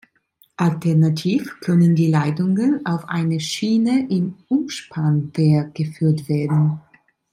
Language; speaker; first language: German; non-native, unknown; Italian